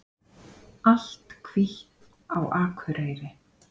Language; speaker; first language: Icelandic; native; Icelandic